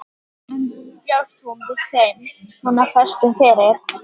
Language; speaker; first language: Icelandic; native; Icelandic